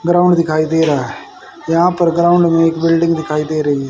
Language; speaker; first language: Hindi; native; Hindi